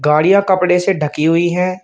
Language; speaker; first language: Hindi; native; Hindi